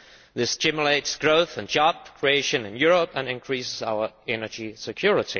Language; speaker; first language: English; non-native, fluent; Danish